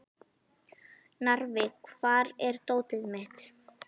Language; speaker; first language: Icelandic; native; Icelandic